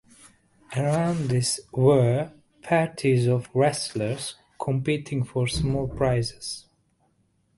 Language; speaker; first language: English; native; English